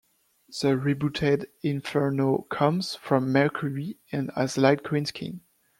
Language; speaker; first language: English; non-native, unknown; French